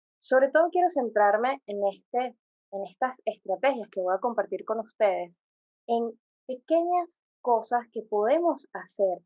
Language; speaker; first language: Spanish; native; Spanish